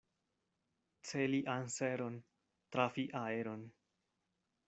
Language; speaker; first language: Esperanto; non-native, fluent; Spanish